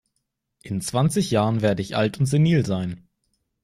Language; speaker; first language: German; native; German